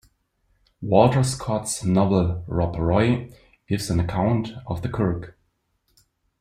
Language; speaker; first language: English; non-native, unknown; German